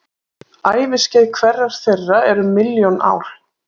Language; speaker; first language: Icelandic; native; Icelandic